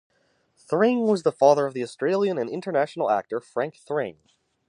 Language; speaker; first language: English; native; English